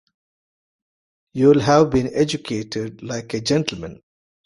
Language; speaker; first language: English; non-native, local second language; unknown